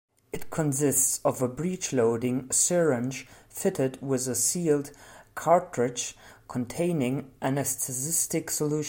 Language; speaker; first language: English; non-native, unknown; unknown